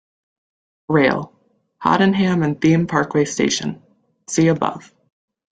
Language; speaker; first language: English; native; English